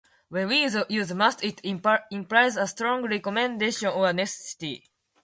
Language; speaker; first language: English; non-native, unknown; Japanese